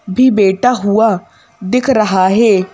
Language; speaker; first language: Hindi; native; Hindi